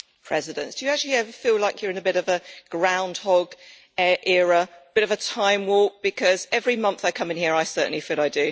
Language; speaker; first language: English; native; English